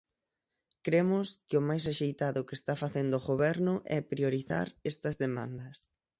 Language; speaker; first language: Galician; native; Galician